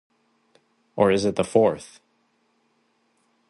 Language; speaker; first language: English; native; English